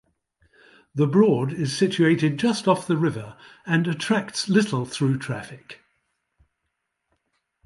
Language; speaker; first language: English; native; English